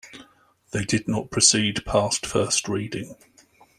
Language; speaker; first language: English; native; English